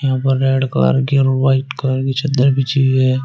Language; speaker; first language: Hindi; native; Hindi